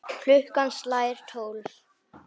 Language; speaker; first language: Icelandic; native; Icelandic